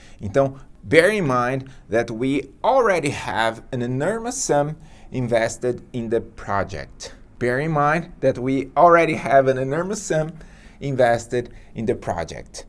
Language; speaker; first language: English; non-native, fluent; Portuguese